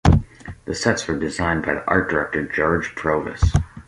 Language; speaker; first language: English; native; English